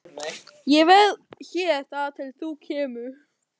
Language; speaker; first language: Icelandic; non-native, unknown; German